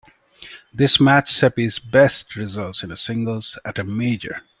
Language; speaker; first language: English; non-native, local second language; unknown